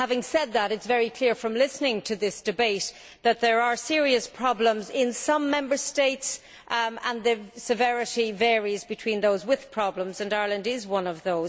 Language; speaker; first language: English; native; English